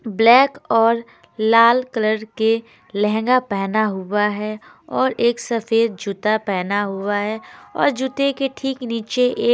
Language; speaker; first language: Hindi; native; Hindi